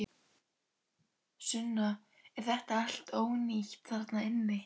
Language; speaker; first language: Icelandic; native; Icelandic